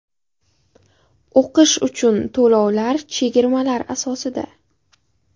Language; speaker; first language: Uzbek; native; Uzbek